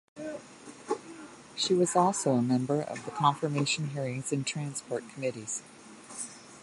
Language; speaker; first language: English; native; English